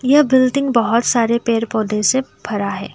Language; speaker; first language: Hindi; non-native, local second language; Assamese